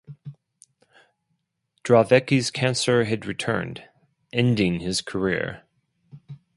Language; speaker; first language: English; non-native, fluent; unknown